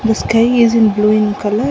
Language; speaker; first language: English; non-native, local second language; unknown